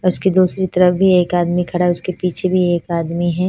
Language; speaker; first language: Hindi; non-native, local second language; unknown